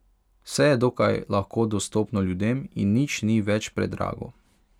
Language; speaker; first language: Slovenian; non-native, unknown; Hungarian